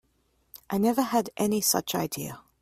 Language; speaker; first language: English; native; English